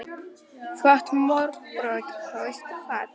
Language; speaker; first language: Icelandic; non-native, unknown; Polish